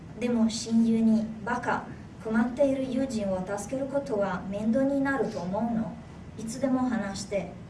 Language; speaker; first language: Japanese; non-native, fluent; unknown